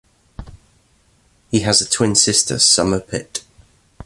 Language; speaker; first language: English; native; English